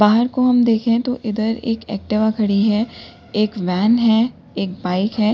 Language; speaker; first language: Hindi; native; Hindi